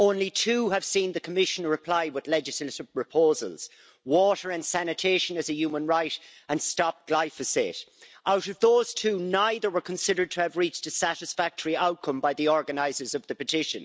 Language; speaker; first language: English; native; English